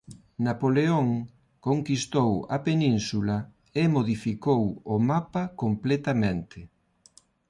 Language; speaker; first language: Galician; non-native, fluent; Spanish